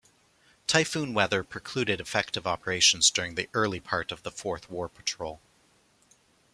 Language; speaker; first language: English; native; English